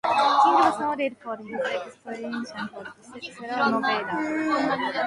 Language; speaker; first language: English; non-native, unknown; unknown